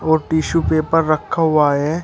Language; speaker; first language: Hindi; native; Hindi